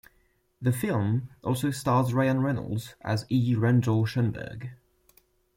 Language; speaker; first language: English; non-native, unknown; French